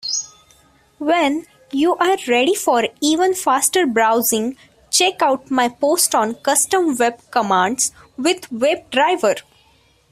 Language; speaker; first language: English; non-native, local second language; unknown